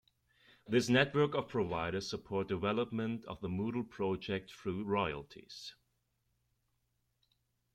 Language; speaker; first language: English; non-native, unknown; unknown